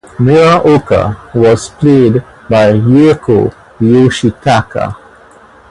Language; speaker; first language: English; native; English